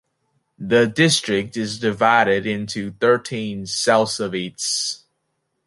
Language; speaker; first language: English; native; English